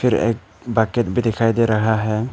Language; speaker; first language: Hindi; non-native, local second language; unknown